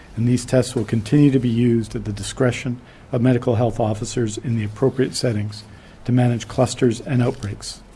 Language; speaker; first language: English; native; English